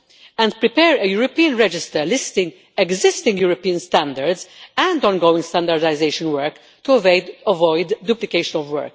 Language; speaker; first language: English; non-native, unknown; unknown